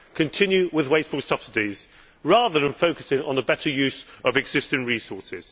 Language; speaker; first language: English; native; English